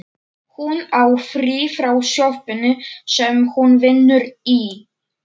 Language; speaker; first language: Icelandic; non-native, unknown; Polish